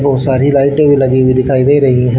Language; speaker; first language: Hindi; native; Hindi